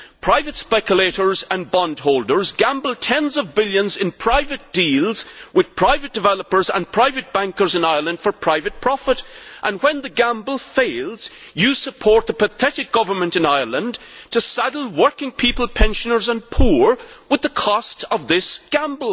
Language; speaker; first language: English; native; English